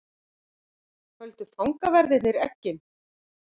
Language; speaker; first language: Icelandic; native; Icelandic